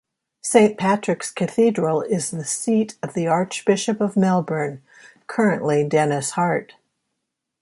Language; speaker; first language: English; native; English